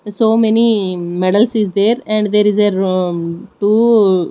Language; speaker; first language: English; non-native, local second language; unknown